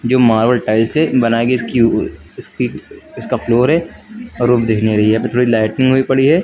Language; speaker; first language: Hindi; native; Hindi